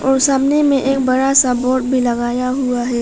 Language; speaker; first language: Hindi; non-native, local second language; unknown